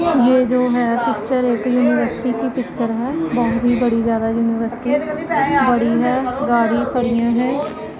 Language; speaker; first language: Hindi; non-native, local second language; Punjabi